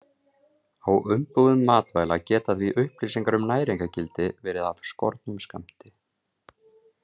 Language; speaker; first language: Icelandic; native; Icelandic